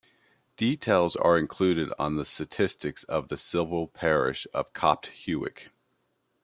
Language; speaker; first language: English; native; English